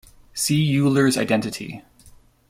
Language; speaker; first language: English; native; English